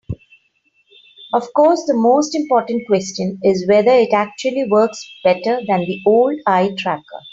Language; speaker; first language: English; non-native, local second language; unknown